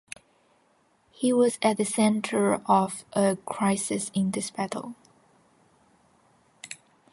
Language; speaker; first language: English; non-native, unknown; Chinese